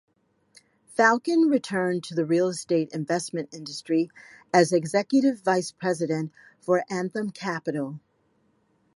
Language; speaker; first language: English; native; English